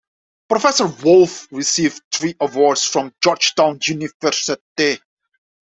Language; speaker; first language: English; non-native, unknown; Dutch